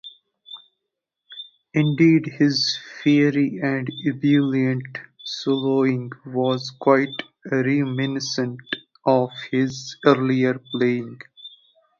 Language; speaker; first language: English; non-native, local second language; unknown